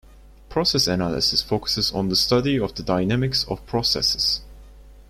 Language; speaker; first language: English; non-native, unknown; Turkish